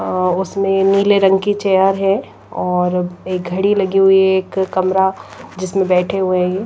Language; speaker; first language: Hindi; non-native, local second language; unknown